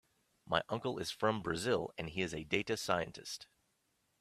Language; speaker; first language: English; native; English